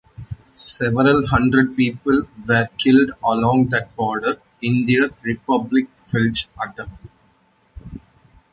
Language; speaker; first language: English; non-native, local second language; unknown